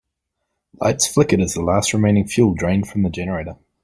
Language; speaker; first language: English; native; English